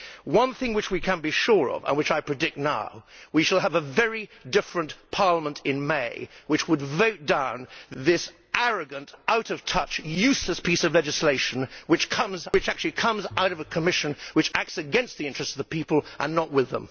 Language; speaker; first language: English; native; English